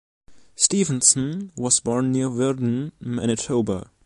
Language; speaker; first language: English; non-native, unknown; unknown